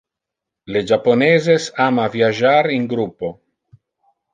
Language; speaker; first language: Interlingua; non-native, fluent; Italian